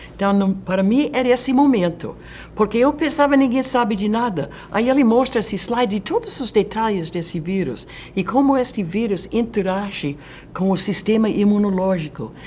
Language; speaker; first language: Portuguese; non-native, fluent; Dutch